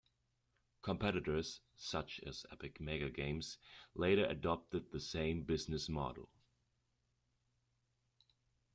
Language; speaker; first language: English; non-native, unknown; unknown